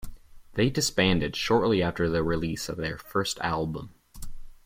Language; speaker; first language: English; native; English